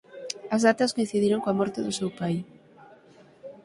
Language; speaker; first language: Galician; native; Galician